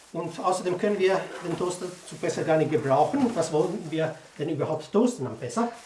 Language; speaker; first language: German; non-native, fluent; Croatian